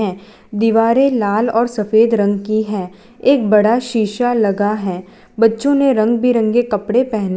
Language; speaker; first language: Hindi; non-native, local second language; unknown